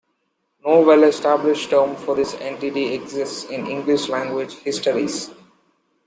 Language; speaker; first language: English; non-native, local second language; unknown